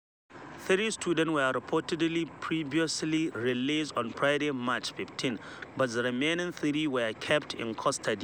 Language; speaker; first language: English; non-native, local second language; Hausa